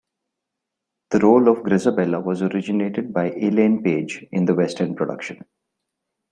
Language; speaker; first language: English; non-native, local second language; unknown